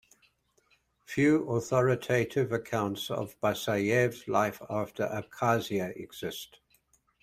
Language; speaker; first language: English; native; English